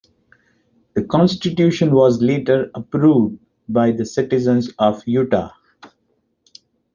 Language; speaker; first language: English; non-native, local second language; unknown